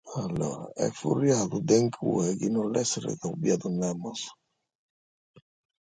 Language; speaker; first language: Sardinian; native; Sardinian